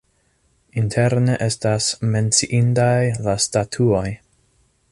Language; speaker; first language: Esperanto; non-native, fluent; English